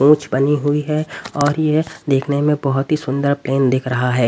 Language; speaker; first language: Hindi; native; Hindi